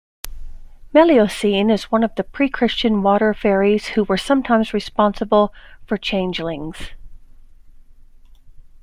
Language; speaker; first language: English; native; English